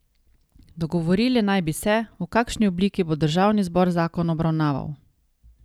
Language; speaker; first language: Slovenian; native; Slovenian